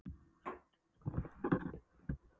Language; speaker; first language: Icelandic; non-native, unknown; Polish